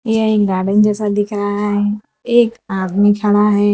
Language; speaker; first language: Hindi; non-native, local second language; Gujarati